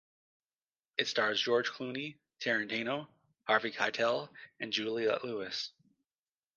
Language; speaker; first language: English; native; English